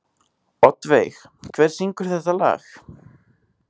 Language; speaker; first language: Icelandic; native; Icelandic